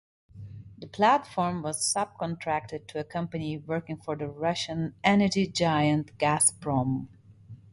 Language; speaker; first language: English; native; English